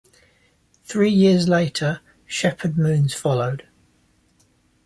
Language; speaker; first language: English; native; English